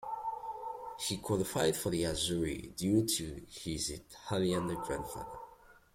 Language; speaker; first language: English; native; English